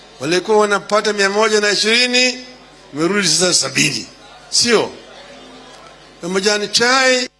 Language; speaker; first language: Swahili; non-native, local second language; Luo (Kenya and Tanzania)